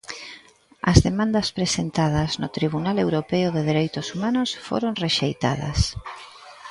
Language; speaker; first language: Galician; native; Galician